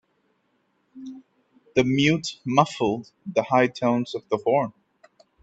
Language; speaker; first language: English; native; English